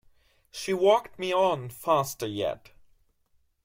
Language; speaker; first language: English; non-native, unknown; German